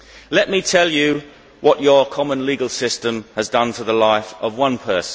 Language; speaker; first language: English; native; English